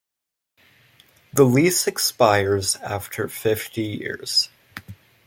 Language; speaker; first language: English; native; English